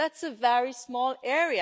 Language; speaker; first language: English; non-native, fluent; German